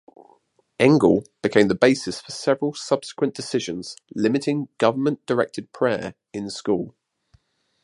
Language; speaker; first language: English; native; English